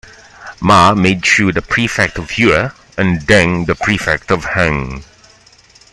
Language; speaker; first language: English; non-native, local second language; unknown